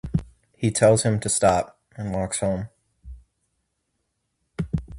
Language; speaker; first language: English; native; English